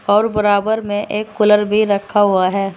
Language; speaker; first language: Hindi; native; Hindi